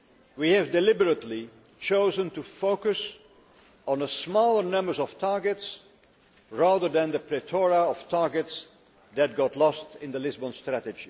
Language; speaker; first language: English; non-native, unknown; Dutch